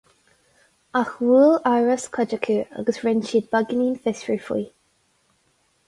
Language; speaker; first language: Irish; non-native, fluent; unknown